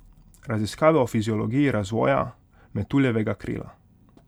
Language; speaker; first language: Slovenian; non-native, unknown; Hungarian